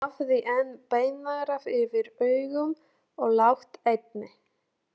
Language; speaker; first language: Icelandic; non-native, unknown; Polish